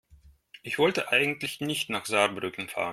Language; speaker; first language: German; non-native, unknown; Russian